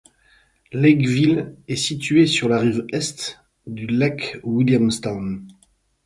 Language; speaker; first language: French; native; French